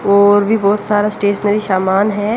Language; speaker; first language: Hindi; native; Hindi